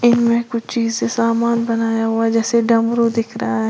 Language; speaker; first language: Hindi; native; Hindi